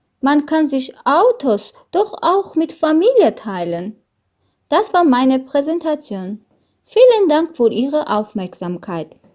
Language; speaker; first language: German; non-native, learner; Armenian